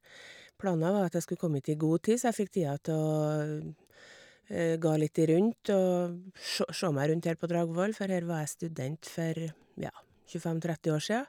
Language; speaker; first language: Norwegian; native; Norwegian